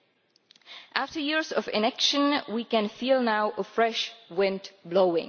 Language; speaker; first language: English; non-native, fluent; Czech